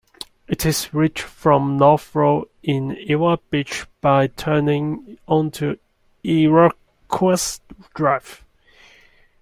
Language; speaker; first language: English; non-native, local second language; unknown